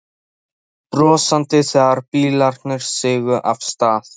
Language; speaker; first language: Icelandic; non-native, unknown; Polish